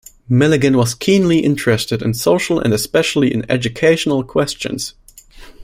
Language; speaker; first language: English; non-native, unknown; German